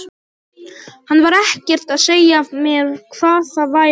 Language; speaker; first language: Icelandic; non-native, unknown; Polish